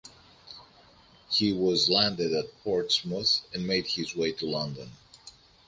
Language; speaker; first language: English; non-native, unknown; Greek